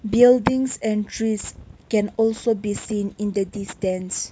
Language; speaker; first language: English; non-native, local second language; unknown